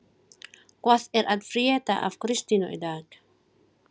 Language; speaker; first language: Icelandic; non-native, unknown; Filipino